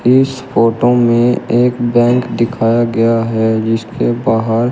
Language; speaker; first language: Hindi; native; Hindi